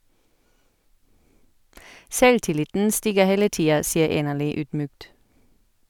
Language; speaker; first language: Norwegian; non-native, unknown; German